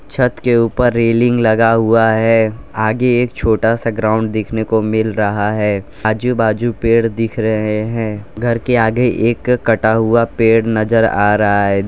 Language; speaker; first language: Hindi; non-native, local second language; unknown